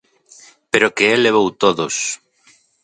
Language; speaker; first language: Galician; native; Galician